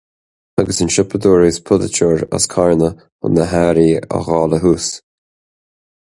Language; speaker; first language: Irish; non-native, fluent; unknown